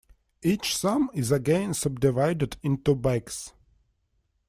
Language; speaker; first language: English; non-native, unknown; Russian